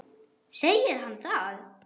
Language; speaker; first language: Icelandic; non-native, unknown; German